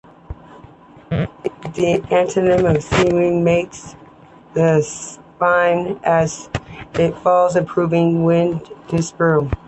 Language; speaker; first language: English; native; English